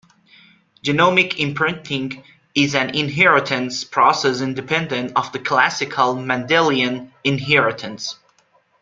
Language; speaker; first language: English; non-native, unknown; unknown